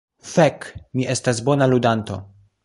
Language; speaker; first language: Esperanto; non-native, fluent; Polish